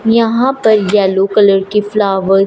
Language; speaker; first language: Hindi; non-native, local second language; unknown